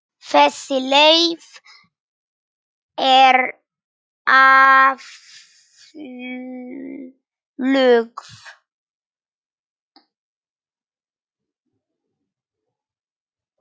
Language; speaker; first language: Icelandic; non-native, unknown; Polish